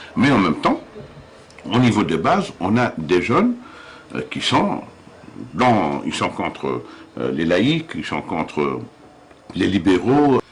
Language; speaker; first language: French; non-native, local second language; Arabic